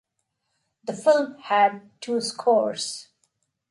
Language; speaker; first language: English; non-native, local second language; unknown